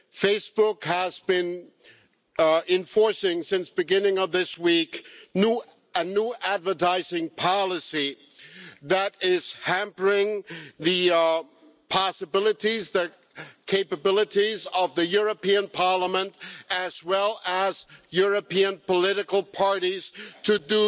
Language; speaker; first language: English; non-native, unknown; German